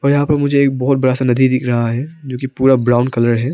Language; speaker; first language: Hindi; non-native, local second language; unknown